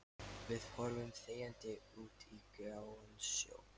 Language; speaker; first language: Icelandic; non-native, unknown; Lithuanian